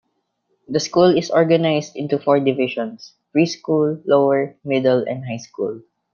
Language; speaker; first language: English; non-native, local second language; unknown